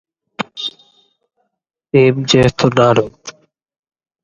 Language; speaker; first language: English; native; English